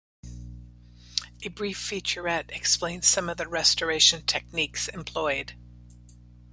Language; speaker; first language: English; native; English